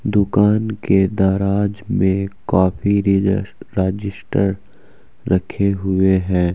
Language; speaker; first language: Hindi; native; Hindi